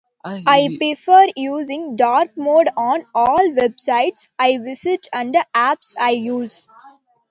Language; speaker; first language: English; non-native, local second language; Tamil